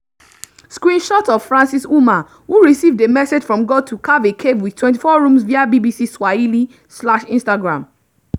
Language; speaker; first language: English; non-native, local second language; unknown